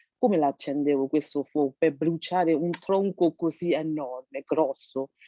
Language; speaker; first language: Italian; non-native, fluent; Burmese